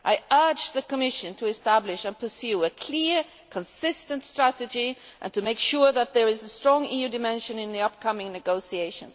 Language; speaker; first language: English; non-native, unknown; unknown